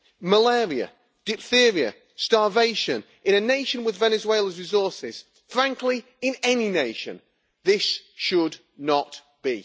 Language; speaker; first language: English; native; English